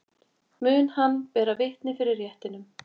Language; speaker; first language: Icelandic; native; Icelandic